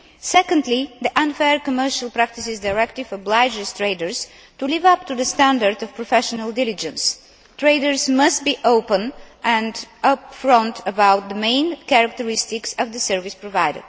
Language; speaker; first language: English; non-native, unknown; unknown